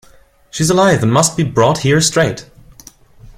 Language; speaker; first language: English; non-native, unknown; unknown